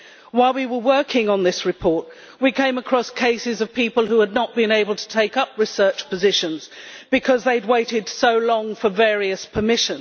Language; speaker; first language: English; native; English